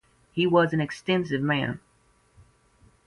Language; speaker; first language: English; native; English